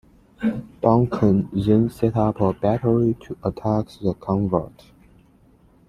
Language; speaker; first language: English; non-native, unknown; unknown